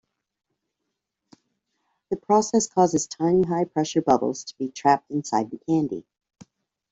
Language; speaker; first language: English; native; English